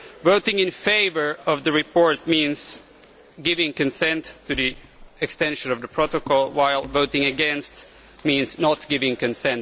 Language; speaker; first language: English; non-native, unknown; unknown